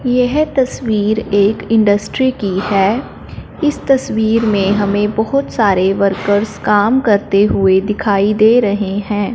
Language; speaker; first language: Hindi; non-native, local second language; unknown